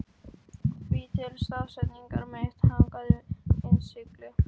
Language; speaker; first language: Icelandic; non-native, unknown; Polish